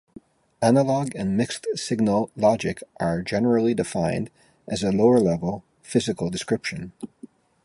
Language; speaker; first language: English; native; English